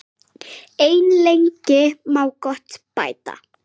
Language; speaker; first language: Icelandic; native; Icelandic